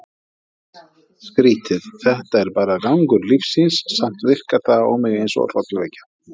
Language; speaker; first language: Icelandic; native; Icelandic